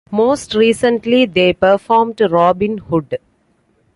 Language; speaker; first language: English; non-native, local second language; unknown